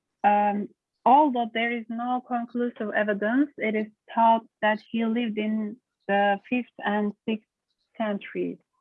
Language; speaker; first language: English; non-native, learner; Turkish